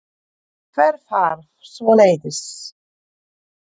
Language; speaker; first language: Icelandic; non-native, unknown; Polish